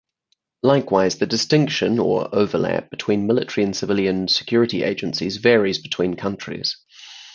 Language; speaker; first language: English; native; English